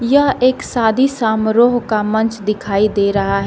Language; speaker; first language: Hindi; native; Hindi